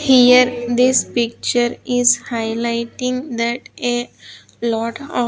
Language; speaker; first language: English; non-native, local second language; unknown